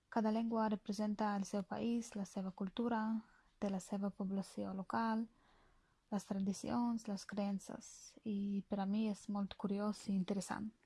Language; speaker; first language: Catalan; non-native, learner; Bulgarian